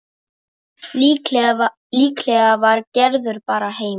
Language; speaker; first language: Icelandic; non-native, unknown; Polish